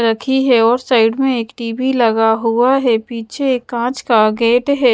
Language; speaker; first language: Hindi; non-native, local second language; Punjabi